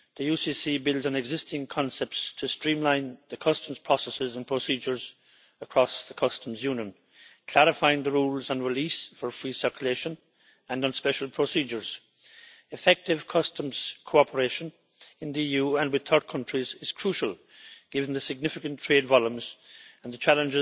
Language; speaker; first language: English; native; English